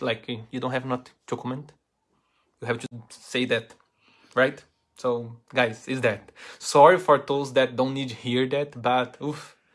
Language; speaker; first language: English; non-native, learner; Portuguese